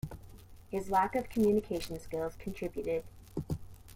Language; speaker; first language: English; native; English